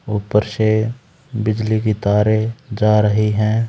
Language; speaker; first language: Hindi; native; Hindi